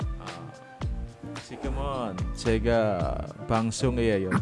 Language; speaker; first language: Korean; non-native, learner; Indonesian